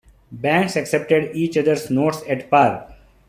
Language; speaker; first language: English; non-native, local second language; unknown